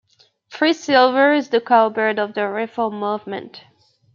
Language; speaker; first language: English; native; English